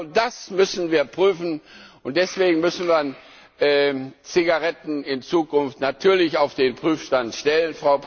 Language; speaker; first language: German; non-native, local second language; Luxembourgish